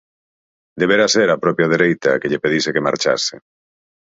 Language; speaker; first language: Galician; native; Galician